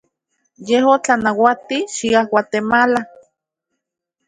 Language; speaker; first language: Central Puebla Nahuatl; native; Central Puebla Nahuatl